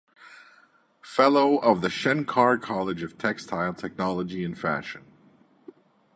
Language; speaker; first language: English; native; English